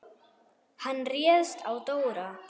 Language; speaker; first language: Icelandic; non-native, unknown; German